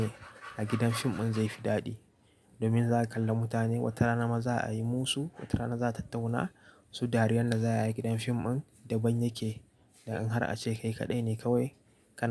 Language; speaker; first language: Hausa; native; Hausa